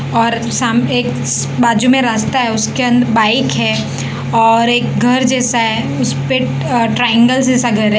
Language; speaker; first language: Hindi; non-native, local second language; Gujarati